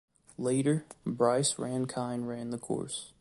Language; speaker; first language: English; native; English